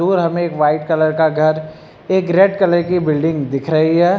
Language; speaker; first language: Hindi; native; Hindi